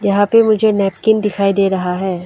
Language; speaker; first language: Hindi; non-native, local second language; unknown